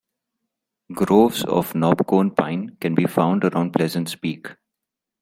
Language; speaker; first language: English; non-native, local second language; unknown